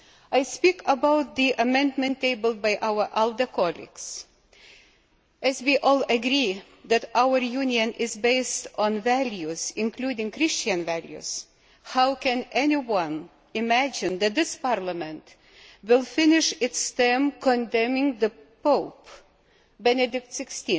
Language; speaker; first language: English; non-native, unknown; Lithuanian